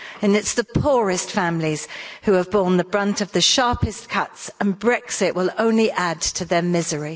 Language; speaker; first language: English; native; English